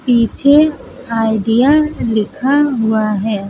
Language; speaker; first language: Hindi; native; Hindi